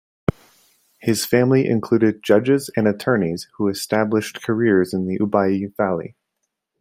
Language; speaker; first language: English; native; English